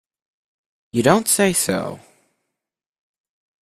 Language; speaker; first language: English; native; English